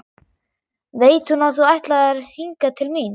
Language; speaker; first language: Icelandic; non-native, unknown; German